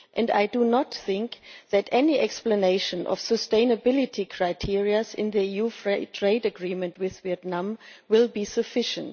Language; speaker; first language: English; non-native, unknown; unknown